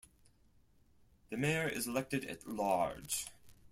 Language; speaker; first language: English; non-native, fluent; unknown